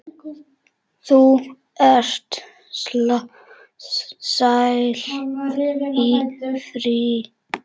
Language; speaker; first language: Icelandic; non-native, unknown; Czech